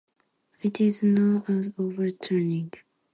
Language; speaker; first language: English; non-native, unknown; Japanese